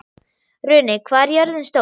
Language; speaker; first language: Icelandic; non-native, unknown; German